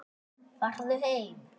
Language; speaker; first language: Icelandic; native; Icelandic